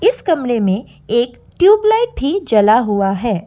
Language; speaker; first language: Hindi; non-native, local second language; Assamese